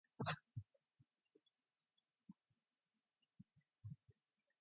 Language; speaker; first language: English; non-native, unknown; Mongolian